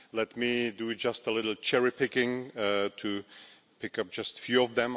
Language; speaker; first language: English; non-native, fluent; Czech